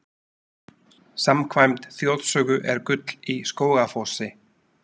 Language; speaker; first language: Icelandic; non-native, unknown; Slovak